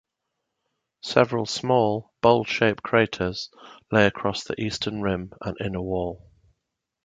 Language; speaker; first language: English; native; English